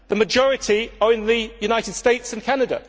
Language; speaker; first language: English; native; English